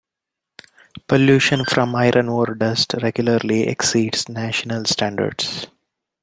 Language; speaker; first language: English; non-native, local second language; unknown